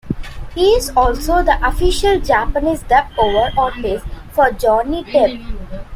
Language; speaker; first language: English; non-native, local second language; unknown